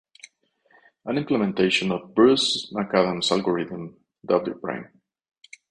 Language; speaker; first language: English; non-native, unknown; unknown